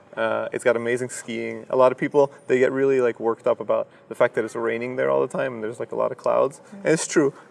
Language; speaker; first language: English; early bilingual, other home language; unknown